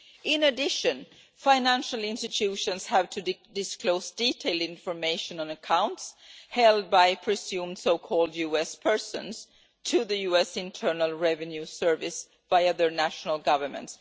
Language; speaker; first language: English; non-native, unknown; Swedish